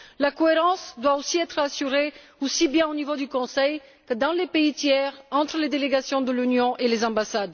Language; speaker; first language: French; non-native, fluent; Bulgarian